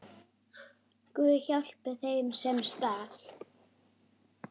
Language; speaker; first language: Icelandic; native; Icelandic